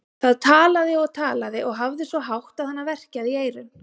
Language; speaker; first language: Icelandic; native; Icelandic